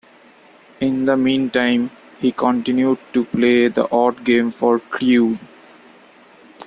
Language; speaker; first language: English; non-native, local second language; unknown